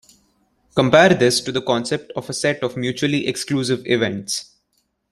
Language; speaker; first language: English; non-native, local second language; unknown